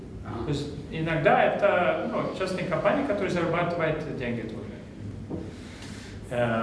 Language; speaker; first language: Russian; non-native, fluent; Swedish